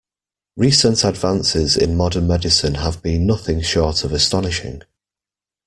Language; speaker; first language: English; native; English